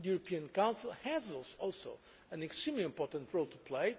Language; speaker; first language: English; non-native, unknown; Portuguese